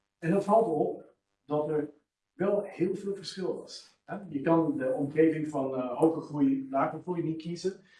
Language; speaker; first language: Dutch; non-native, fluent; English